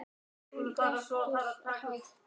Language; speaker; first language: Icelandic; native; Icelandic